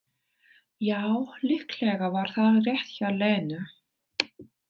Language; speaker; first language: Icelandic; non-native, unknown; Korean